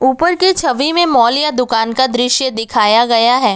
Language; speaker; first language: Hindi; non-native, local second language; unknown